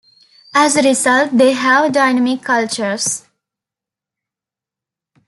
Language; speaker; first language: English; non-native, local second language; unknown